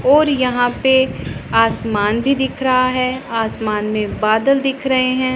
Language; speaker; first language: Hindi; non-native, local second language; Punjabi